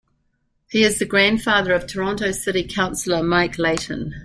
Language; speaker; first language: English; native; English